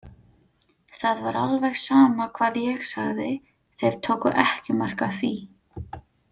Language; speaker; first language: Icelandic; non-native, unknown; Filipino